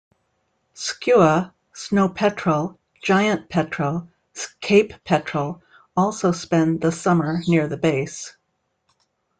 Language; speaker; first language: English; native; English